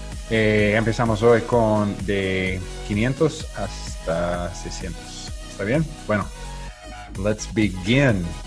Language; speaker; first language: Spanish; non-native, learner; English